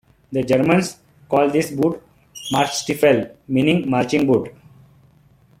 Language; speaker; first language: English; non-native, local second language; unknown